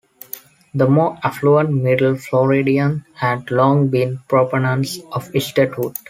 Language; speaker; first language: English; non-native, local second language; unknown